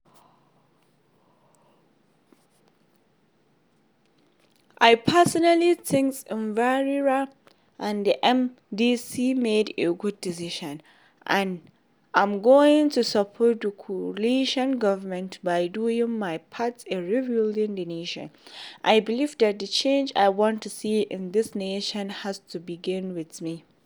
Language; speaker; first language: English; non-native, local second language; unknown